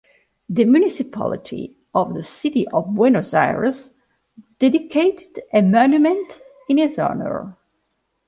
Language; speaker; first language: English; non-native, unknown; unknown